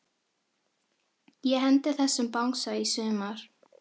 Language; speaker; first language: Icelandic; non-native, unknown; Filipino